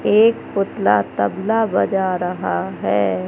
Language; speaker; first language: Hindi; native; Hindi